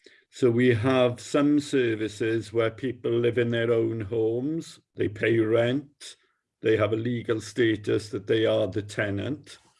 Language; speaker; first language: English; native; English